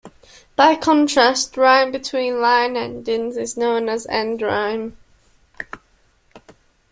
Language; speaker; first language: English; native; English